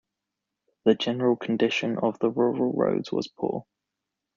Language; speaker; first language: English; native; English